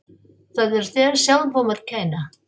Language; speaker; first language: Icelandic; non-native, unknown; Filipino